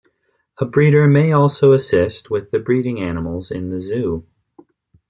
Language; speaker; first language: English; native; English